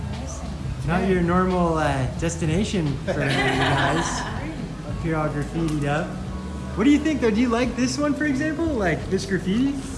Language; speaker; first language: English; native; English